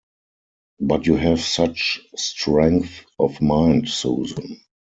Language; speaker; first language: English; non-native, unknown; German